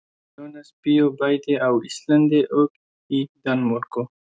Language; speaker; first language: Icelandic; non-native, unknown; Persian